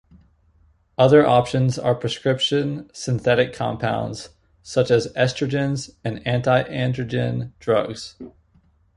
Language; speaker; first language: English; native; English